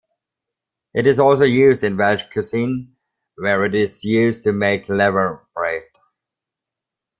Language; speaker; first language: English; non-native, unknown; German